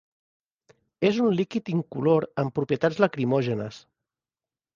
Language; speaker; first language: Catalan; native; Catalan